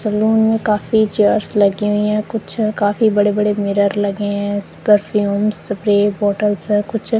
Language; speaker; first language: Hindi; non-native, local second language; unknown